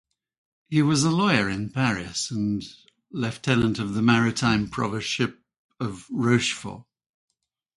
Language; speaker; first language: English; native; English